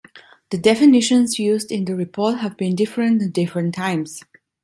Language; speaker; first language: English; non-native, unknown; Italian